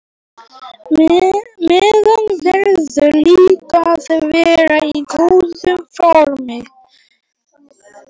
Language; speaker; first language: Icelandic; non-native, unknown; Polish